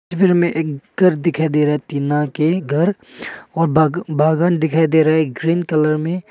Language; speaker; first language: Hindi; non-native, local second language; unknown